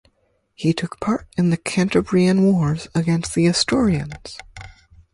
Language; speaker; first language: English; native; English